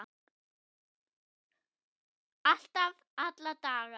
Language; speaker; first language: Icelandic; non-native, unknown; German